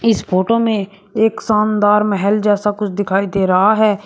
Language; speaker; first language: Hindi; native; Hindi